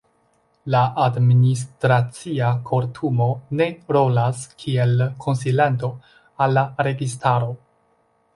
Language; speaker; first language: Esperanto; non-native, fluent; Chinese